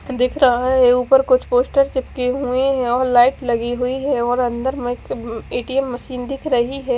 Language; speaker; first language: Hindi; native; Hindi